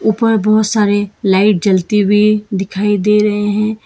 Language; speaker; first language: Hindi; non-native, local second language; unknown